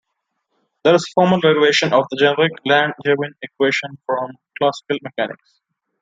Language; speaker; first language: English; non-native, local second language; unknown